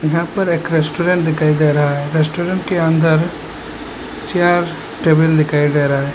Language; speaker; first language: Hindi; non-native, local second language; Bangla